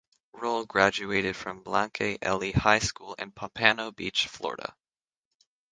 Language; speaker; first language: English; native; English